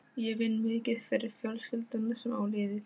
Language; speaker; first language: Icelandic; non-native, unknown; Polish